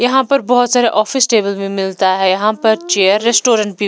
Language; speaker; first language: Hindi; non-native, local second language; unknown